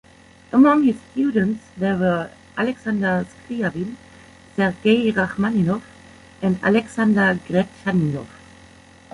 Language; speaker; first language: English; non-native, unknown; German